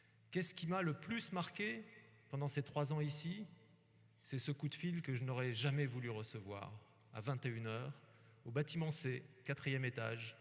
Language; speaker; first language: French; native; French